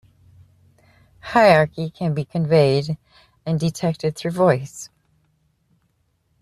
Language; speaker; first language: English; native; English